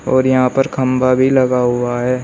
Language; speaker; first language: Hindi; native; Hindi